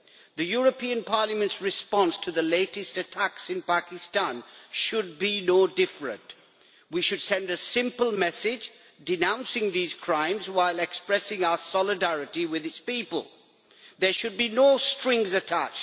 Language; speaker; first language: English; native; English